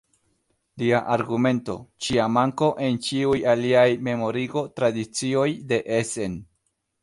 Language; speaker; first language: Esperanto; non-native, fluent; Spanish